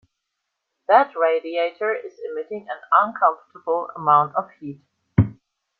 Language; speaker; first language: English; non-native, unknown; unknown